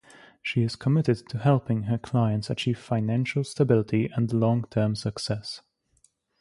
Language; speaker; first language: English; non-native, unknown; Polish